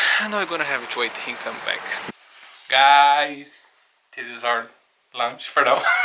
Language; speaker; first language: English; non-native, learner; Portuguese